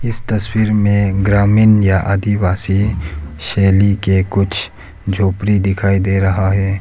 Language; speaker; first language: Hindi; non-native, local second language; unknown